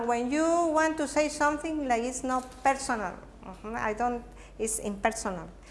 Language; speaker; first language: English; non-native, learner; Spanish